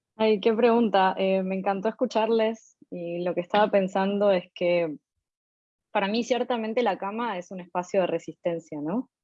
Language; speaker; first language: Spanish; native; Spanish